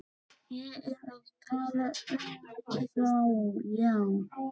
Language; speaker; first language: Icelandic; native; Icelandic